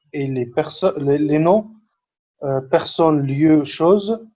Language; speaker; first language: French; non-native, fluent; Arabic